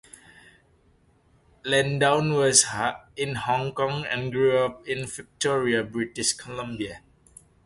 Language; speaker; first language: English; non-native, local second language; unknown